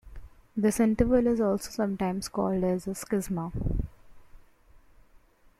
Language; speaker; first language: English; non-native, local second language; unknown